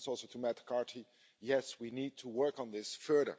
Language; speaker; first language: English; non-native, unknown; Dutch